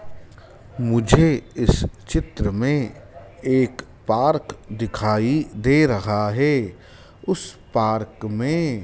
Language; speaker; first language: Hindi; native; Hindi